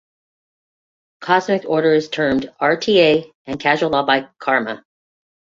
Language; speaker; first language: English; native; English